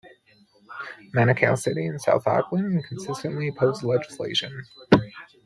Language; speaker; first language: English; native; English